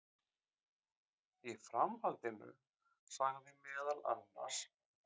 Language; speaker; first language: Icelandic; native; Icelandic